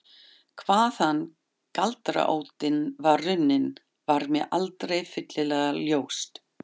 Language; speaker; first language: Icelandic; non-native, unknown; German